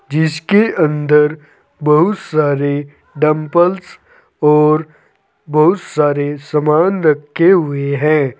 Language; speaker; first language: Hindi; native; Hindi